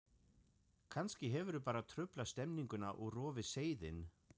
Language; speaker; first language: Icelandic; non-native, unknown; German